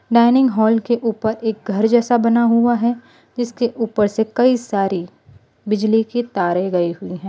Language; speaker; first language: Hindi; non-native, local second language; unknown